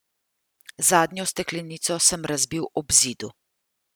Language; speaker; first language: Slovenian; native; Slovenian